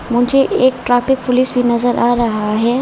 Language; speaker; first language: Hindi; non-native, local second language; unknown